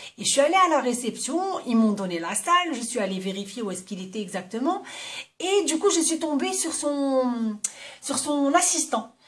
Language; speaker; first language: French; non-native, local second language; Arabic